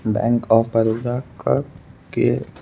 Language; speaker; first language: Hindi; native; Hindi